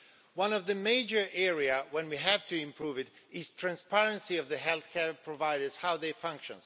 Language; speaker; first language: English; non-native, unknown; Swedish